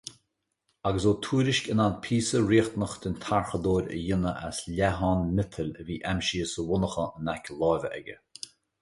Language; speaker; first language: Irish; native; Irish